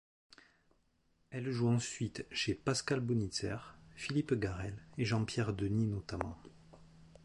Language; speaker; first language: French; native; French